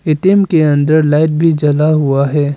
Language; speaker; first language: Hindi; non-native, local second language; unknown